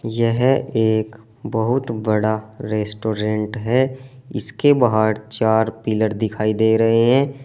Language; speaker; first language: Hindi; native; Hindi